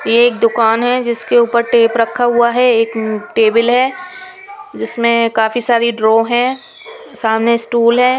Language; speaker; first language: Hindi; non-native, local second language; Punjabi